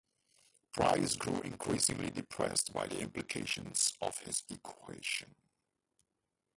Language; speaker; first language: English; non-native, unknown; Dutch